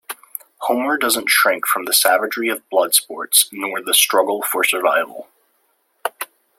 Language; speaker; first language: English; native; English